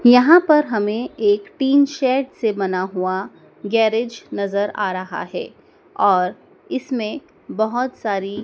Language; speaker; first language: Hindi; native; Hindi